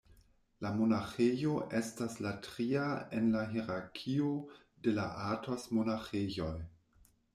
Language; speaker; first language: Esperanto; non-native, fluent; German